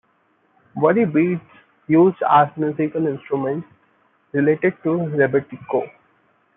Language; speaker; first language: English; non-native, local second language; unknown